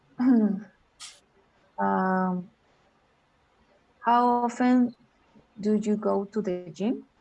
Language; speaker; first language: English; non-native, learner; Spanish